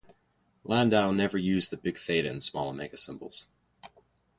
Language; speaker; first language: English; native; English